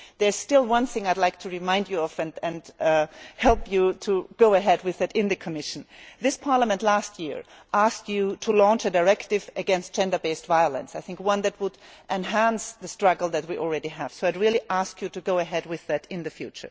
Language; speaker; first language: English; non-native, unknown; German